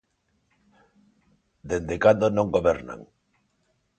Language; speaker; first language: Galician; non-native, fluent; Spanish